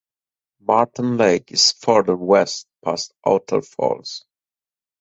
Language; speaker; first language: English; native; English